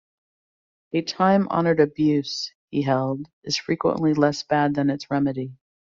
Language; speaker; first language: English; native; English